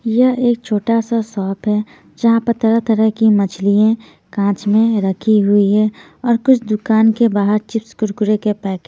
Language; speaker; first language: Hindi; non-native, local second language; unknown